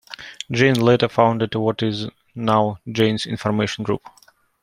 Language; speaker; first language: English; non-native, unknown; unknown